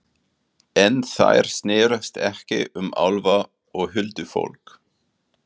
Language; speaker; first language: Icelandic; non-native, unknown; German